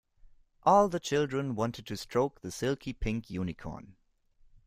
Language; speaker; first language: English; non-native, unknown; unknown